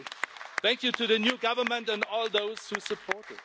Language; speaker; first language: English; non-native, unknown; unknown